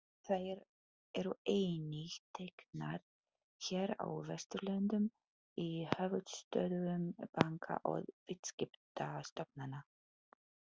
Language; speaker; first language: Icelandic; non-native, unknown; Polish